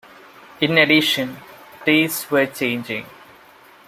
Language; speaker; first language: English; non-native, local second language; Malayalam